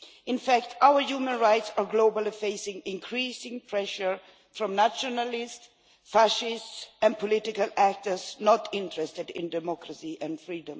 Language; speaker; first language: English; non-native, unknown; Swedish